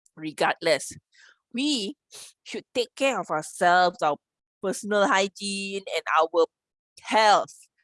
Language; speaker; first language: English; non-native, local second language; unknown